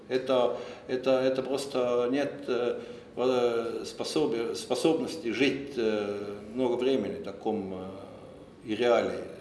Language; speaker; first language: Russian; non-native, fluent; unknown